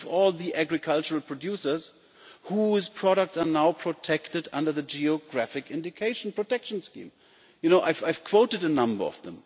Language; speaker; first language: English; non-native, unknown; German